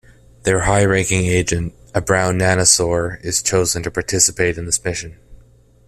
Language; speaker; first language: English; native; English